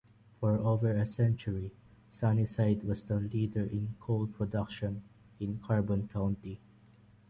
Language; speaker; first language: English; non-native, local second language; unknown